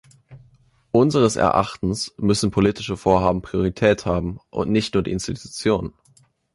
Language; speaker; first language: German; native; German